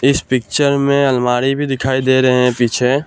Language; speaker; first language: Hindi; non-native, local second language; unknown